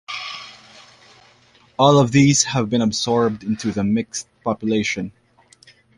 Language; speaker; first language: English; non-native, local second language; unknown